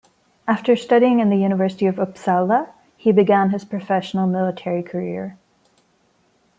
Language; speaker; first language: English; non-native, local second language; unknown